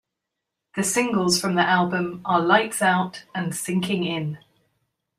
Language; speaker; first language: English; native; English